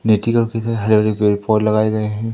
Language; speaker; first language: Hindi; native; Hindi